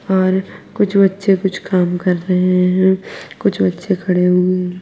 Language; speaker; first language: Hindi; native; Hindi